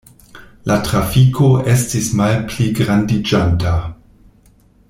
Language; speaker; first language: Esperanto; non-native, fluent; German